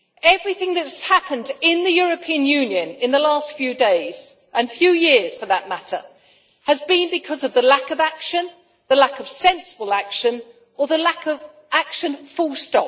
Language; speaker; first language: English; native; English